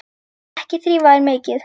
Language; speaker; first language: Icelandic; native; Icelandic